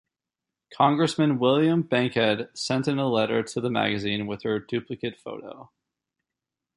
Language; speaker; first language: English; native; English